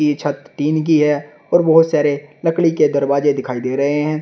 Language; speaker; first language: Hindi; native; Hindi